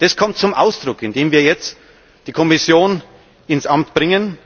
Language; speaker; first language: German; native; German